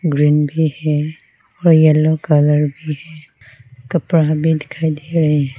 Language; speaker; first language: Hindi; non-native, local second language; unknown